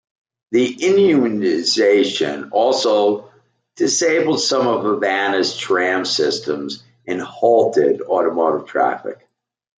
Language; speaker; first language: English; native; English